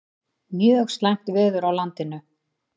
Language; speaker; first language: Icelandic; native; Icelandic